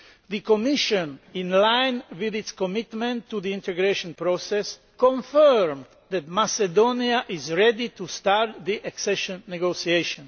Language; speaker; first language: English; non-native, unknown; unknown